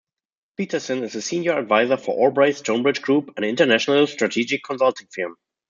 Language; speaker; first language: English; non-native, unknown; German